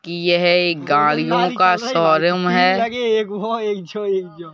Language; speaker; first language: Hindi; native; Hindi